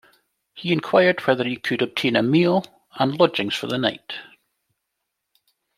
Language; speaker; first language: English; native; English